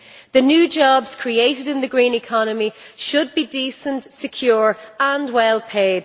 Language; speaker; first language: English; native; English